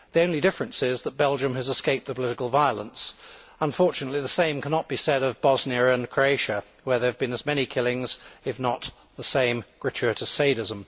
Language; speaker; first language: English; native; English